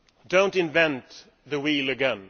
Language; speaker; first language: English; non-native, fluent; Swedish